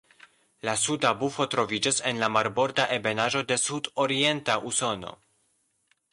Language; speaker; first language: Esperanto; non-native, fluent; Polish